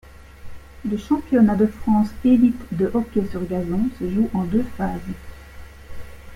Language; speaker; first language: French; native; French